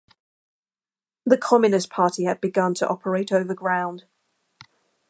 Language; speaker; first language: English; native; English